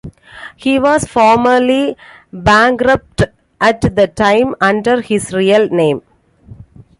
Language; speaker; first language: English; non-native, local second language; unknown